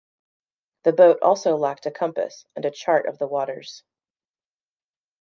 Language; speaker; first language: English; native; English